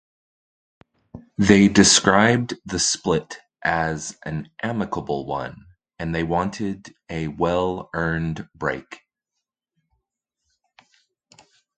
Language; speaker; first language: English; native; English